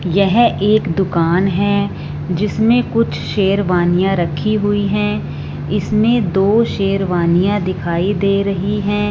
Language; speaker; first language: Hindi; non-native, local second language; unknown